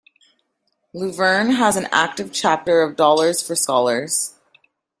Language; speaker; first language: English; native; English